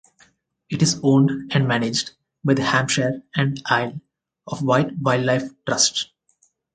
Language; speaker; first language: English; non-native, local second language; Telugu